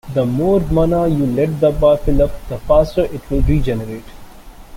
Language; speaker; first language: English; non-native, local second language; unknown